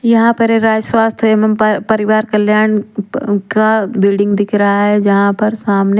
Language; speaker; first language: Hindi; native; Hindi